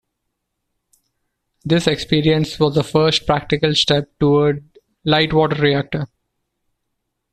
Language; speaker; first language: English; non-native, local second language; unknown